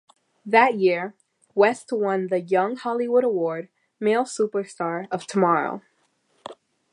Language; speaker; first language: English; native; English